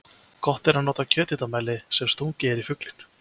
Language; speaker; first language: Icelandic; native; Icelandic